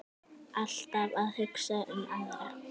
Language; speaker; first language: Icelandic; native; Icelandic